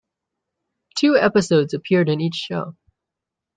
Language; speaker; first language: English; native; English